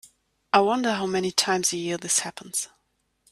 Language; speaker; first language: English; non-native, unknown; German